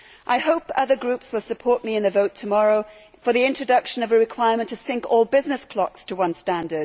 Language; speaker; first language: English; native; English